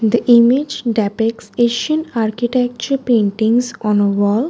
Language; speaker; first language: English; non-native, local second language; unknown